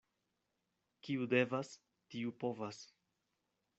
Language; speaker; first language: Esperanto; non-native, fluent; Spanish